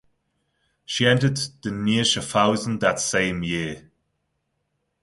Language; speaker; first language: English; non-native, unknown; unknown